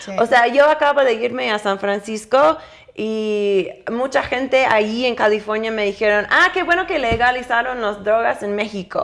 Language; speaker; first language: Spanish; non-native, fluent; English